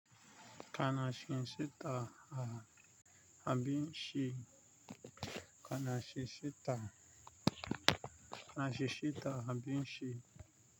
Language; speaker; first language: Hausa; native; Hausa